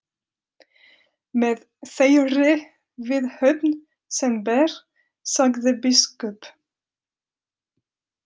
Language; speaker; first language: Icelandic; non-native, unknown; French